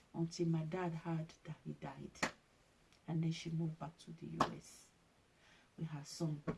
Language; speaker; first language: English; non-native, local second language; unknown